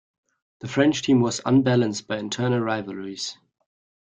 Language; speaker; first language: English; non-native, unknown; German